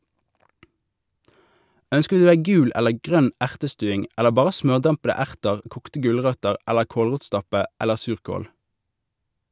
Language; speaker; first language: Norwegian; native; Norwegian